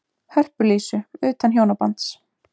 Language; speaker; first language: Icelandic; native; Icelandic